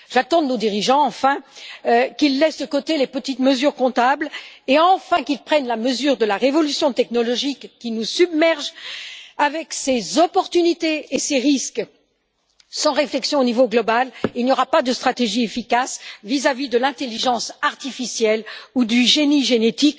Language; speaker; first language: French; native; French